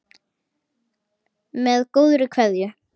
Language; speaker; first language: Icelandic; native; Icelandic